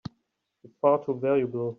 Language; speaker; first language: English; native; English